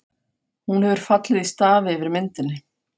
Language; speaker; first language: Icelandic; non-native, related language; Faroese